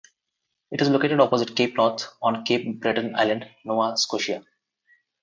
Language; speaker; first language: English; non-native, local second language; Telugu